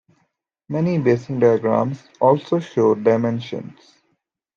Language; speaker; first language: English; native; English